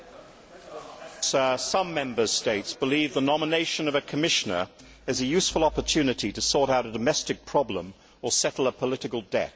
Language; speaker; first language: English; native; English